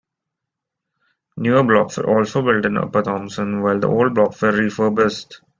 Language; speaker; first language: English; non-native, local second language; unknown